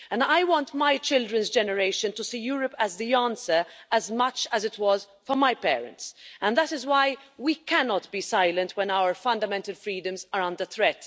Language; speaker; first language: English; non-native, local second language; Maltese